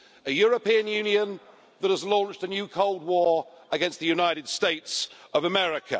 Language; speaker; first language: English; native; English